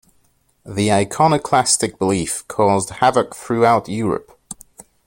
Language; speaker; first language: English; non-native, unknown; French